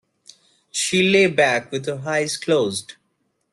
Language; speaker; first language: English; non-native, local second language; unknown